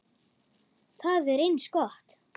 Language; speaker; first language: Icelandic; non-native, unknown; German